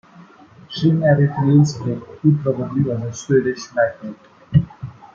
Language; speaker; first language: English; non-native, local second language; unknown